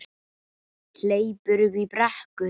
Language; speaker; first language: Icelandic; native; Icelandic